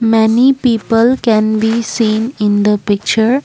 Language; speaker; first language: English; non-native, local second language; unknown